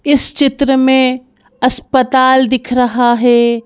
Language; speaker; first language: Hindi; native; Hindi